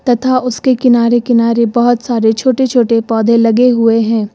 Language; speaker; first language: Hindi; native; Hindi